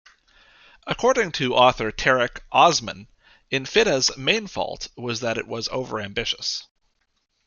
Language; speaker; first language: English; native; English